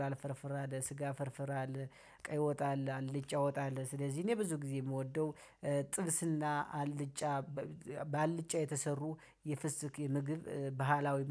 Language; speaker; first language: Amharic; native; Amharic